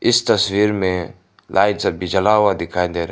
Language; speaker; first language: Hindi; non-native, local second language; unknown